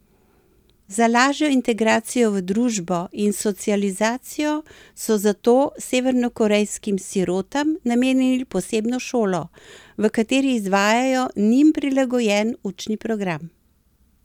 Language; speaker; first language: Slovenian; native; Slovenian